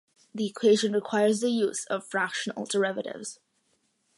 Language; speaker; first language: English; early bilingual, other home language; Malayalam